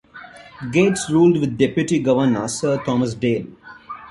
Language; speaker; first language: English; non-native, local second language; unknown